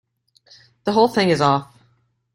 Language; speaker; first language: English; native; English